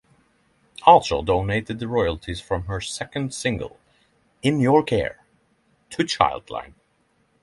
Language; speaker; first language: English; non-native, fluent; Norwegian